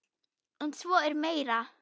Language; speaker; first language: Icelandic; non-native, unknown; German